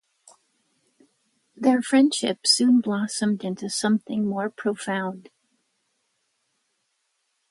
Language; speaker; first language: English; native; English